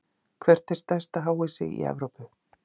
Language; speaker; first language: Icelandic; native; Icelandic